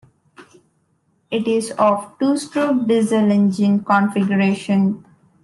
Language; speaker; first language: English; non-native, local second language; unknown